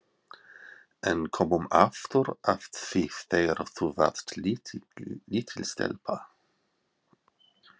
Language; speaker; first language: Icelandic; non-native, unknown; English